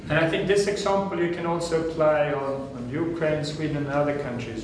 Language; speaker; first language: English; non-native, fluent; Swedish